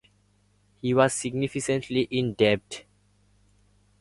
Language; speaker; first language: English; native; English